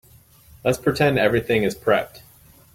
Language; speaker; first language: English; native; English